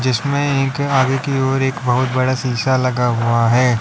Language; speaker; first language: Hindi; native; Hindi